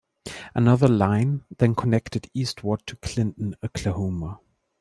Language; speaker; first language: English; non-native, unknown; German